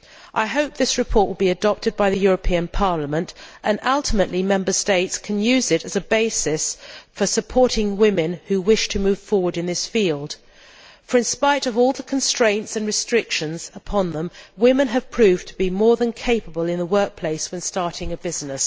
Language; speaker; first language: English; native; English